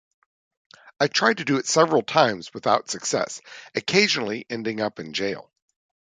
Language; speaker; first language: English; native; English